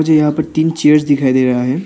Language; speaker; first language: Hindi; non-native, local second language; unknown